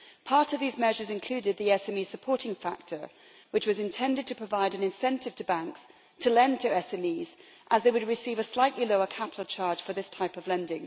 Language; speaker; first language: English; native; English